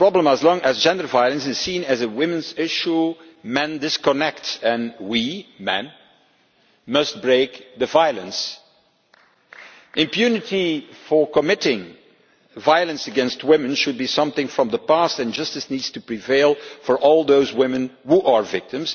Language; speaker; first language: English; non-native, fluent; Dutch